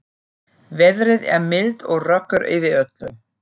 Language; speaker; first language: Icelandic; non-native, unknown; German